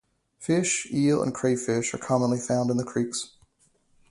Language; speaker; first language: English; native; English